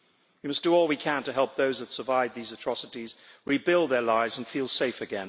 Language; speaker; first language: English; native; English